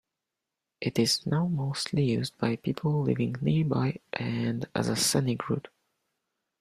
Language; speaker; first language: English; non-native, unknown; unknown